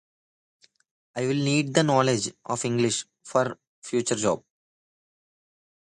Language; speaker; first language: English; native; English